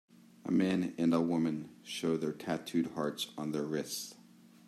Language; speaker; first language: English; native; English